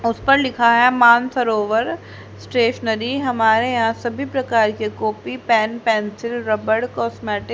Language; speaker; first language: Hindi; native; Hindi